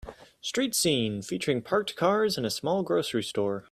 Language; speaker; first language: English; native; English